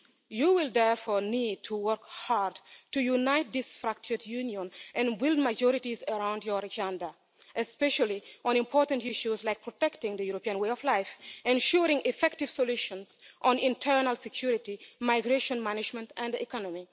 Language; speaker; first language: English; non-native, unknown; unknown